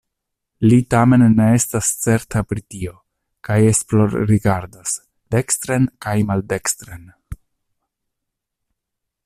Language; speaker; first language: Esperanto; non-native, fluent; Italian